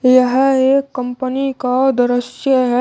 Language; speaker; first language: Hindi; native; Hindi